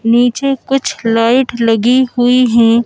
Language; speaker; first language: Hindi; native; Hindi